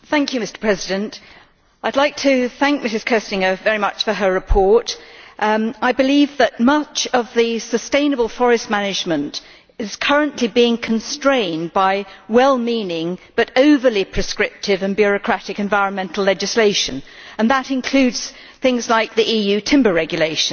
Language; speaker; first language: English; native; English